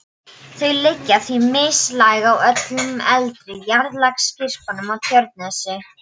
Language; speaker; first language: Icelandic; non-native, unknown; Polish